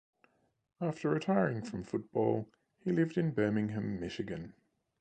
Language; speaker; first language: English; native; English